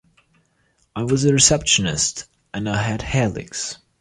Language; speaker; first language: English; non-native, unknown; German